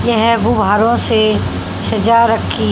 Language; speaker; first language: Hindi; native; Hindi